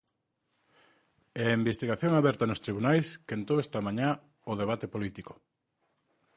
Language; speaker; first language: Galician; native; Galician